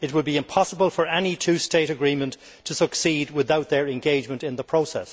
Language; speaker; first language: English; native; English